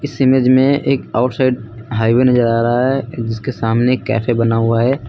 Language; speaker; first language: Hindi; native; Hindi